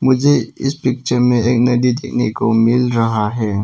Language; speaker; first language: Hindi; early bilingual, other home language; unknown